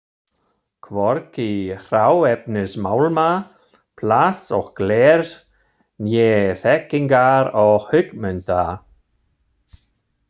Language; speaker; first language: Icelandic; non-native, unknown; German